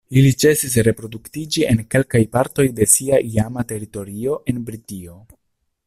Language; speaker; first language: Esperanto; non-native, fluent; Italian